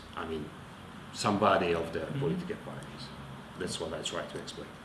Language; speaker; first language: English; non-native, learner; Hungarian